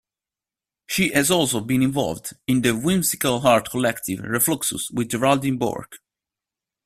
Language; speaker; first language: English; non-native, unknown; Italian